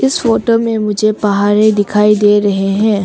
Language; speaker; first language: Hindi; early bilingual, other home language; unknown